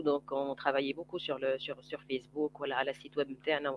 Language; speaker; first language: French; non-native, local second language; Arabic